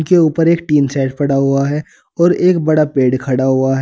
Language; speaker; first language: Hindi; native; Hindi